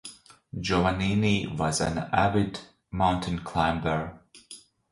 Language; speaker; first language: English; non-native, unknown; Latvian